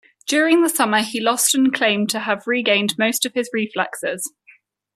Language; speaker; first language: English; native; English